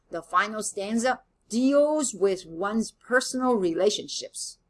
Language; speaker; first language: English; non-native, fluent; Chinese